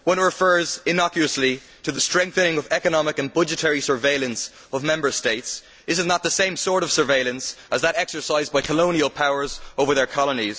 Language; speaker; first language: English; native; English